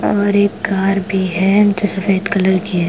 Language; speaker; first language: Hindi; non-native, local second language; Punjabi